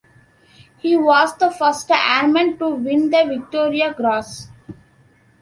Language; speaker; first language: English; non-native, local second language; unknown